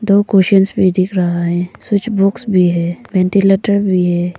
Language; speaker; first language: Hindi; non-native, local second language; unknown